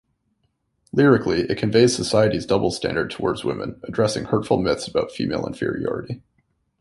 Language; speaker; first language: English; native; English